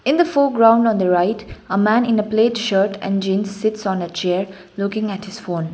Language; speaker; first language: English; non-native, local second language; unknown